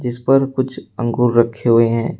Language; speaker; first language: Hindi; native; Hindi